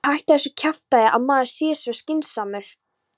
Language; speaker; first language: Icelandic; non-native, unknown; Polish